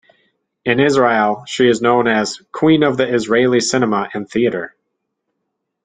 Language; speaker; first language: English; native; English